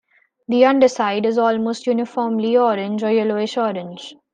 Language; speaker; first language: English; non-native, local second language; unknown